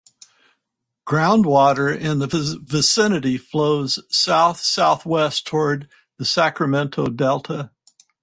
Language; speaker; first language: English; native; English